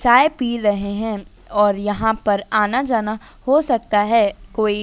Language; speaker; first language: Hindi; native; Hindi